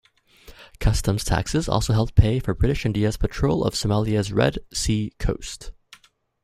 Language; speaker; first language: English; native; English